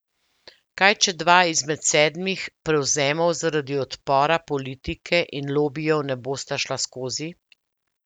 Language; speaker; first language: Slovenian; native; Slovenian